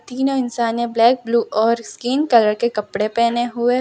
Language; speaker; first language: Hindi; non-native, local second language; Gujarati